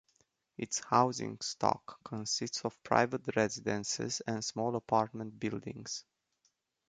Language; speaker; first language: English; non-native, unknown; Romanian